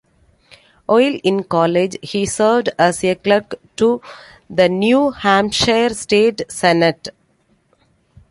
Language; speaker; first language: English; non-native, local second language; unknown